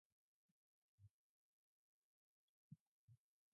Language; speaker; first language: English; non-native, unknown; Mongolian